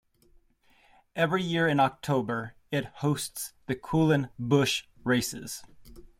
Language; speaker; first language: English; native; English